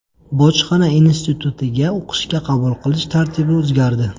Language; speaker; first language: Uzbek; native; Uzbek